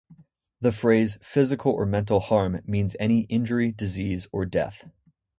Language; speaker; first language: English; native; English